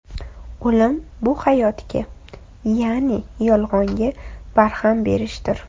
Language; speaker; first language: Uzbek; native; Uzbek